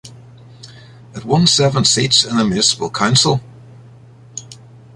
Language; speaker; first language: English; native; English